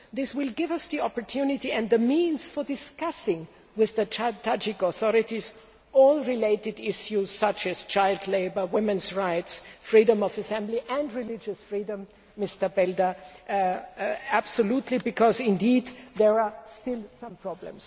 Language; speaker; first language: English; non-native, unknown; German